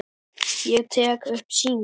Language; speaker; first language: Icelandic; native; Icelandic